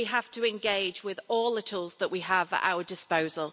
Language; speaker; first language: English; native; English